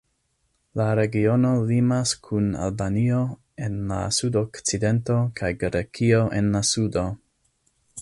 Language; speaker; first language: Esperanto; non-native, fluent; English